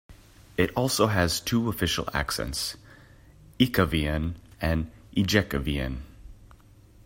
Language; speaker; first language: English; native; English